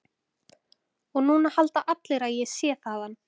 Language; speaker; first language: Icelandic; native; Icelandic